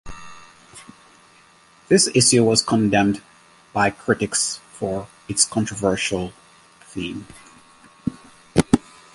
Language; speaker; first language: English; native; English